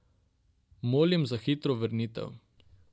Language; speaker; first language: Slovenian; non-native, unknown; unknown